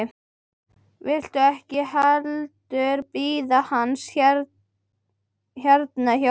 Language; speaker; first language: Icelandic; native; Icelandic